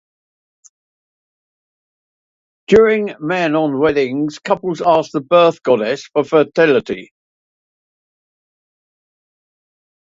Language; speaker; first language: English; native; English